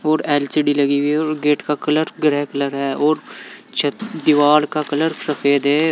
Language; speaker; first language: Hindi; native; Hindi